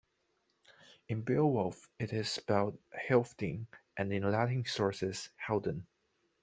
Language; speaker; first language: English; non-native, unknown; Chinese